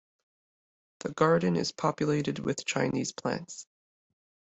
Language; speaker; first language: English; native; English